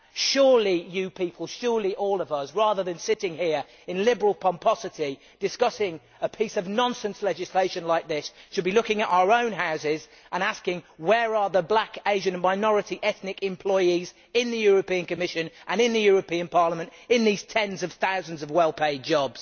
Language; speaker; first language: English; native; English